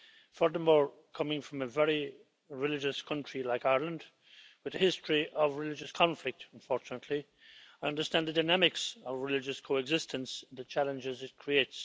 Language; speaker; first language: English; native; English